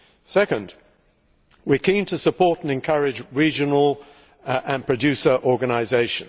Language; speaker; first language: English; native; English